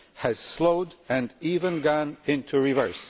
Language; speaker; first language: English; non-native, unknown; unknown